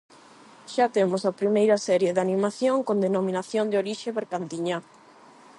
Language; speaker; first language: Galician; non-native, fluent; Spanish